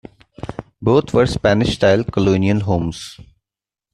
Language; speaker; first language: English; non-native, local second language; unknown